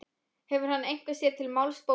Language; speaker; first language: Icelandic; non-native, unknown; Polish